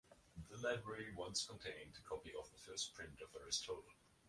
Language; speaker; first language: English; non-native, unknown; German